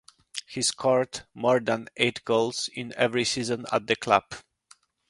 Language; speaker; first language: English; non-native, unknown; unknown